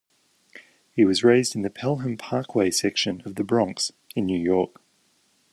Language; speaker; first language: English; native; English